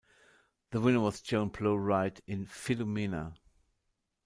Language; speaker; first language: English; non-native, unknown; German